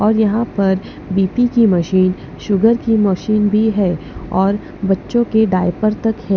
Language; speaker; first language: Hindi; non-native, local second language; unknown